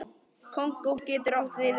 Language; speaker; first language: Icelandic; native; Icelandic